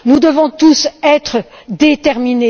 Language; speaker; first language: French; native; French